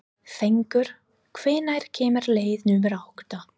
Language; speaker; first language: Icelandic; non-native, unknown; English